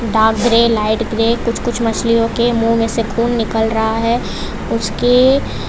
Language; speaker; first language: Hindi; non-native, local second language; Gujarati